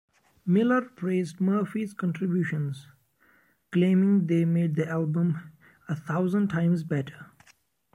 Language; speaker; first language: English; non-native, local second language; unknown